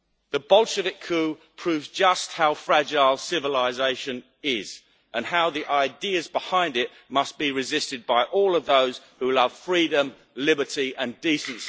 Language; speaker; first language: English; native; English